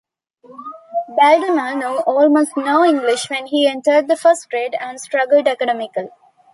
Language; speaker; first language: English; non-native, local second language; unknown